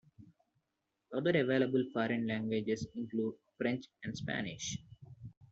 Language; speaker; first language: English; non-native, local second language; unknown